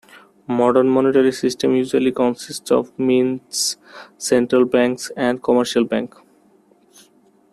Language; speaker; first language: English; non-native, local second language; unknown